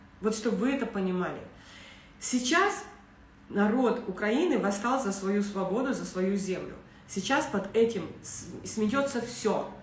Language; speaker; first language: Russian; native; Russian